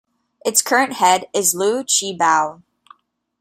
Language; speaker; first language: English; native; English